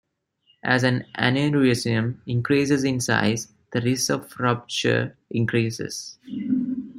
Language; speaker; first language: English; non-native, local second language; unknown